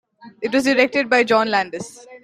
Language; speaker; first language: English; non-native, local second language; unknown